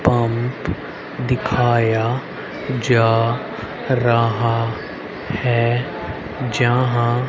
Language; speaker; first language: Hindi; native; Hindi